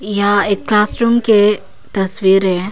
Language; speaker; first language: Hindi; non-native, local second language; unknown